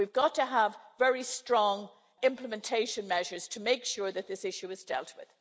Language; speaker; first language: English; native; English